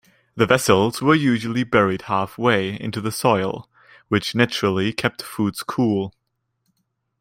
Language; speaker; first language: English; non-native, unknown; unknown